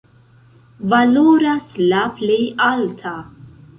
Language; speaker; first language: Esperanto; non-native, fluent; Central Kurdish